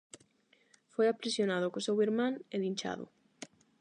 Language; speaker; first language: Galician; non-native, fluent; Spanish